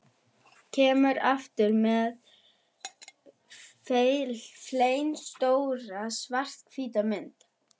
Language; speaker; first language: Icelandic; non-native, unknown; German